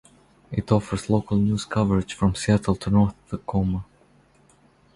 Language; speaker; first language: English; non-native, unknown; Croatian